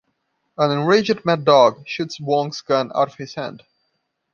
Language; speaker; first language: English; non-native, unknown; Portuguese